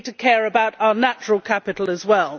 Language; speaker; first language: English; native; English